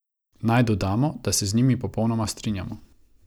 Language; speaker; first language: Slovenian; non-native, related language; Croatian